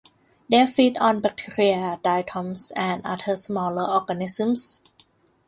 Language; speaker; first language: English; non-native, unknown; Thai